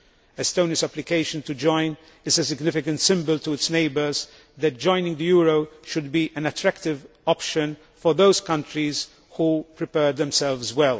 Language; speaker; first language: English; non-native, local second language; Maltese